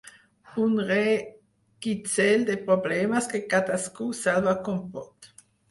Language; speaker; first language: Catalan; non-native, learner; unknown